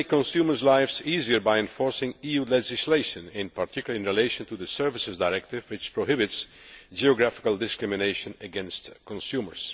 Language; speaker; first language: English; non-native, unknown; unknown